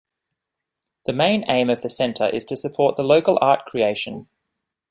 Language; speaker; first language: English; native; English